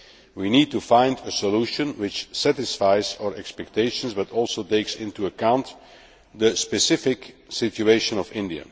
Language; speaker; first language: English; non-native, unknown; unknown